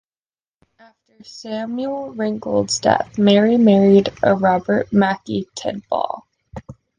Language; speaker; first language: English; native; English